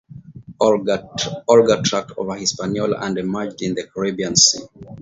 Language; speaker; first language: English; non-native, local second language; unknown